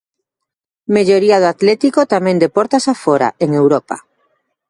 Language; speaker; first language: Galician; native; Galician